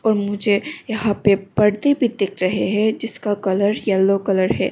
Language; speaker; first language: Hindi; non-native, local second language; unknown